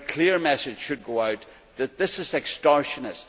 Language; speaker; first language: English; native; English